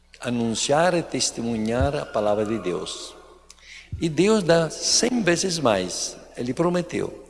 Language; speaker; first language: Portuguese; non-native, fluent; Italian